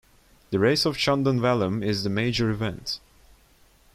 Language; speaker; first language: English; non-native, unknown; Turkish